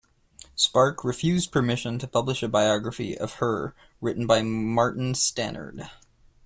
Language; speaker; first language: English; non-native, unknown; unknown